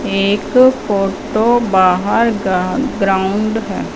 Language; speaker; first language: Hindi; non-native, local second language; Punjabi